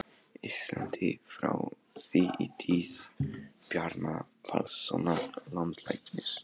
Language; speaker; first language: Icelandic; non-native, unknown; Polish